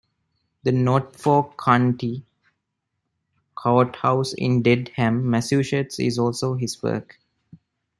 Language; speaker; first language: English; non-native, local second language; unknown